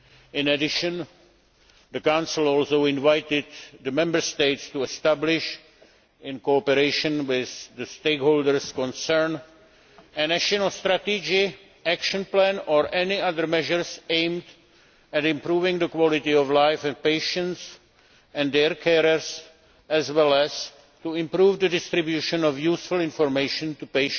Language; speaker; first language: English; non-native, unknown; Czech